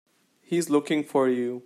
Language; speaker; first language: English; non-native, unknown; Turkish